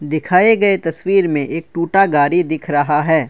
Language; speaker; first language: Hindi; non-native, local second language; Assamese